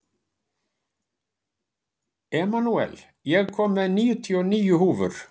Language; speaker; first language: Icelandic; native; Icelandic